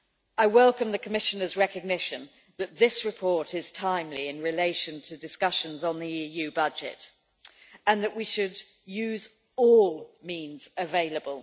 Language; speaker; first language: English; native; English